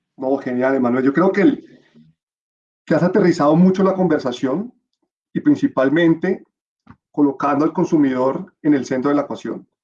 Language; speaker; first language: Spanish; native; Spanish